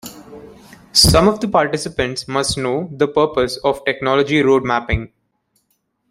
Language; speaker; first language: English; non-native, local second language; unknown